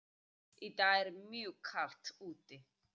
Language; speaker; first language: Icelandic; native; Icelandic